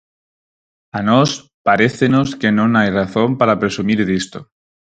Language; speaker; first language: Galician; non-native, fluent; Spanish